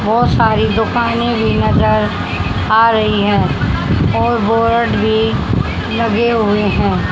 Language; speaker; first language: Hindi; native; Hindi